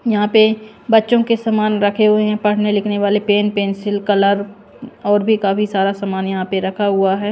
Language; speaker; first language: Hindi; non-native, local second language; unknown